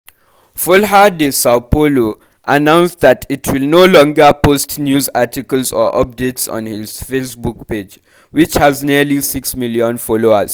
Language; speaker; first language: English; non-native, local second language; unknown